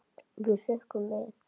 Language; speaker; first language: Icelandic; native; Icelandic